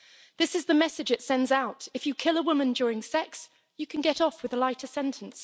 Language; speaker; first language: English; native; English